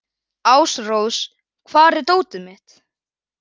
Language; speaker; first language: Icelandic; native; Icelandic